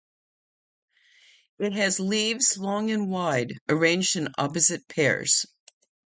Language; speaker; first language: English; native; English